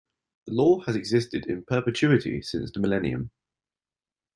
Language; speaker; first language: English; native; English